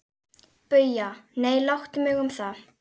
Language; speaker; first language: Icelandic; native; Icelandic